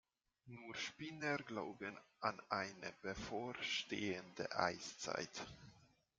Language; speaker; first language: German; non-native, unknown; Hungarian